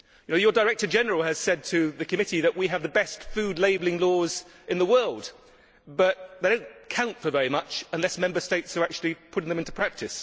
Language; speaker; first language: English; native; English